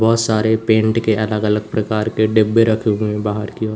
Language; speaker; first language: Hindi; native; Hindi